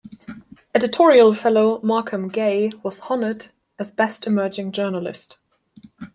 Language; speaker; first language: English; non-native, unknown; German